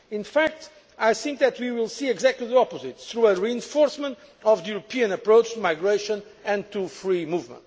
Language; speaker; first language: English; non-native, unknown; Portuguese